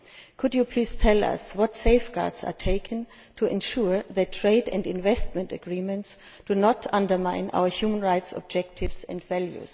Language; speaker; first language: English; non-native, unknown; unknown